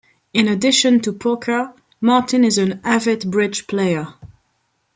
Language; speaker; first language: English; non-native, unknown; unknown